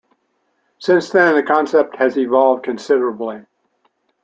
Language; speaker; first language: English; native; English